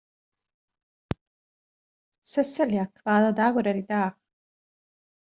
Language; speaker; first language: Icelandic; non-native, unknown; Slovak